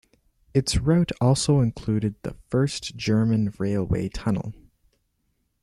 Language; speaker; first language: English; native; English